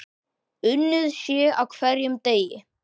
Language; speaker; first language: Icelandic; native; Icelandic